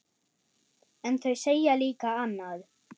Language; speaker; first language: Icelandic; non-native, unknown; German